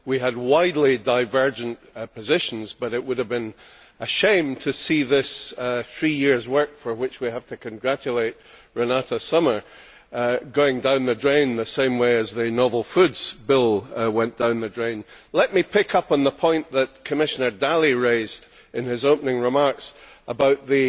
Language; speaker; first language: English; native; English